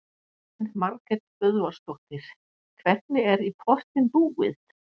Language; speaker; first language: Icelandic; non-native, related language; Danish